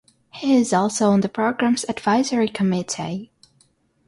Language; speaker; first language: English; non-native, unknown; Russian